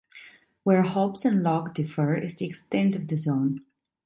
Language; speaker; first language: English; non-native, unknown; Italian